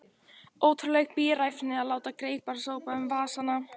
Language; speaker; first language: Icelandic; native; Icelandic